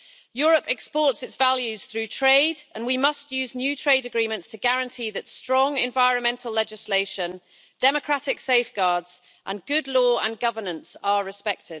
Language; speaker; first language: English; native; English